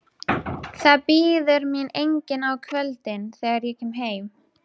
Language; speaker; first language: Icelandic; native; Icelandic